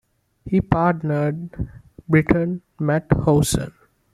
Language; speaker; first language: English; non-native, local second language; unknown